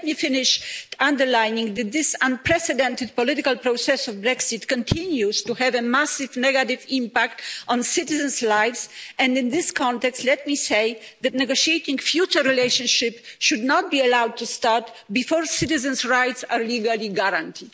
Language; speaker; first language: English; non-native, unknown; Polish